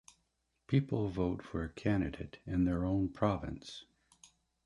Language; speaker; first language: English; native; English